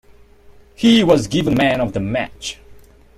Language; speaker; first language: English; non-native, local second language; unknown